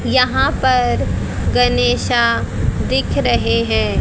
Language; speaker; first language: Hindi; native; Hindi